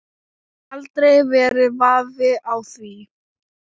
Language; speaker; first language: Icelandic; non-native, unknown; Thai